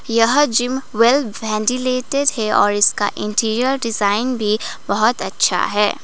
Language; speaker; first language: Hindi; non-native, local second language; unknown